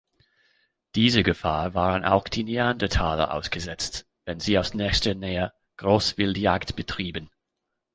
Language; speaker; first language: German; non-native, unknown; English